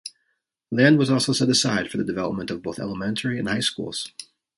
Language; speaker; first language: English; native; English